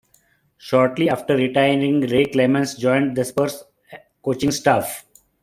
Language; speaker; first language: English; non-native, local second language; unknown